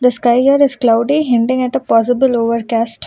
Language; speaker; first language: English; non-native, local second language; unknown